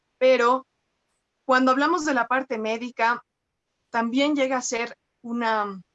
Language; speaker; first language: Spanish; native; Spanish